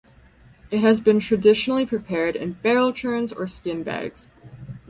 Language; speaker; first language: English; native; English